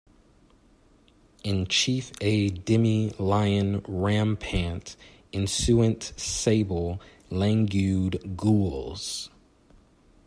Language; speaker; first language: English; native; English